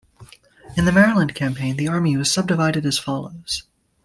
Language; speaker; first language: English; native; English